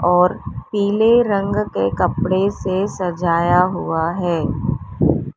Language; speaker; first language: Hindi; native; Hindi